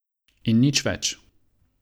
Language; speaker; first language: Slovenian; non-native, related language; Croatian